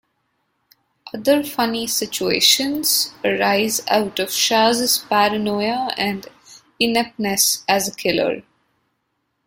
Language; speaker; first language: English; non-native, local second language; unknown